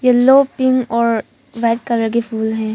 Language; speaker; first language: Hindi; non-native, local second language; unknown